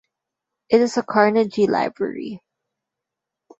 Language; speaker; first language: English; non-native, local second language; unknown